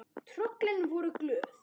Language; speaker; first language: Icelandic; non-native, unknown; Polish